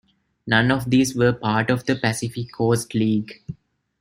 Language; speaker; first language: English; non-native, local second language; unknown